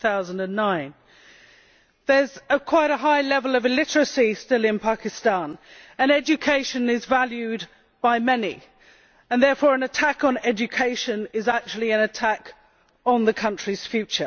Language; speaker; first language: English; native; English